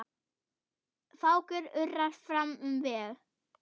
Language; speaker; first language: Icelandic; non-native, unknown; German